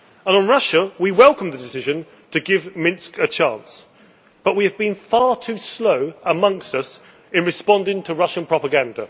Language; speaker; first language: English; native; English